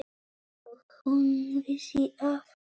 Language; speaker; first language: Icelandic; non-native, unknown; Polish